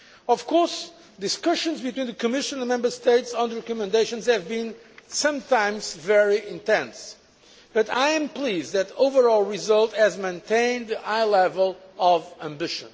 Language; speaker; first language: English; non-native, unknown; Portuguese